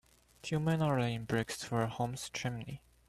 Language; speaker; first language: English; native; English